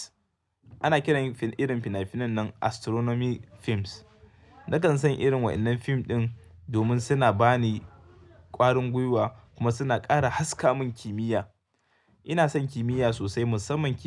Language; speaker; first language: Hausa; native; Hausa